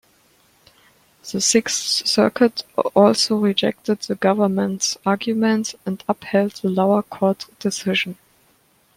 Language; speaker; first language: English; non-native, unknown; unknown